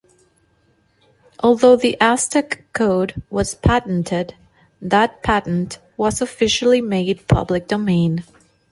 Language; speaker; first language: English; non-native, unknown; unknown